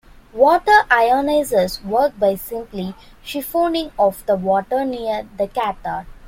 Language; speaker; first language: English; non-native, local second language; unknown